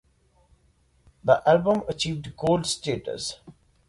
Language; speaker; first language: English; native; English